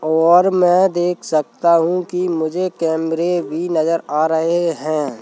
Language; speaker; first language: Hindi; native; Hindi